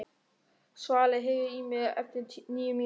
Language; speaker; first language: Icelandic; non-native, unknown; German